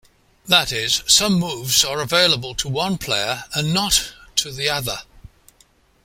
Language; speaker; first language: English; native; English